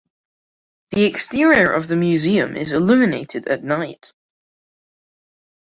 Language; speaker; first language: English; native; English